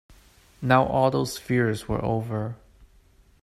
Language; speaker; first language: English; non-native, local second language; Cantonese